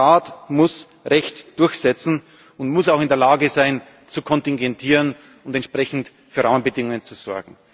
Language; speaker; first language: German; native; German